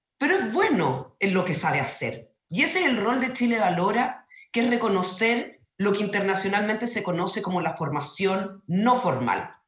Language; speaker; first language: Spanish; native; Spanish